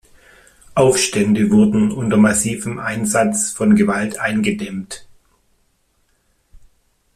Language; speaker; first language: German; native; German